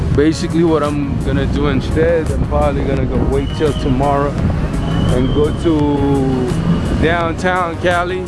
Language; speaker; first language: English; native; English